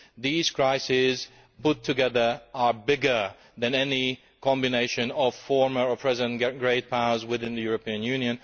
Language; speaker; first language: English; non-native, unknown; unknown